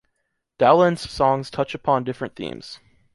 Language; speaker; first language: English; native; English